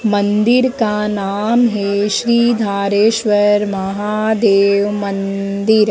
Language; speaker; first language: Hindi; native; Hindi